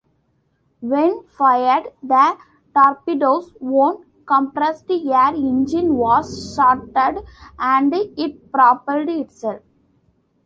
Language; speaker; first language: English; non-native, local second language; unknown